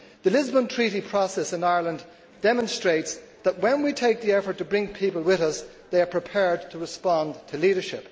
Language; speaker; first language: English; native; English